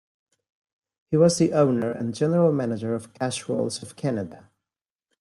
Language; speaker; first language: English; non-native, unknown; Spanish